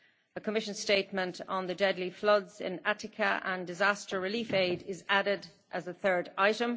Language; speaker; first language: English; native; English